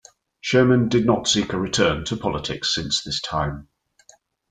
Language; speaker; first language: English; native; English